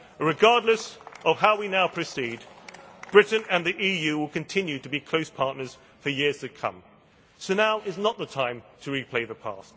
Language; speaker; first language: English; native; English